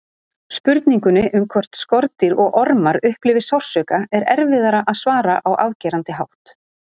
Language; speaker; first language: Icelandic; native; Icelandic